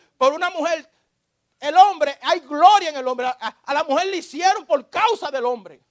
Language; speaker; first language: Spanish; native; Spanish